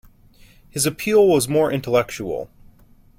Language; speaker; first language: English; native; English